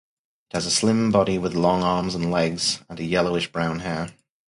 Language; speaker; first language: English; native; English